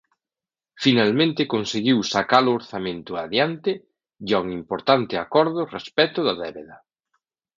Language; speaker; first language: Galician; native; Galician